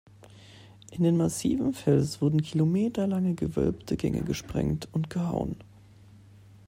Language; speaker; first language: German; native; German